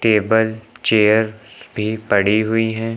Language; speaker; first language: Hindi; native; Hindi